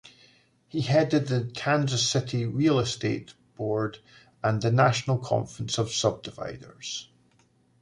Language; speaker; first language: English; native; English